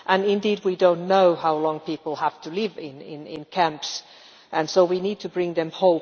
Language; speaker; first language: English; non-native, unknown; Finnish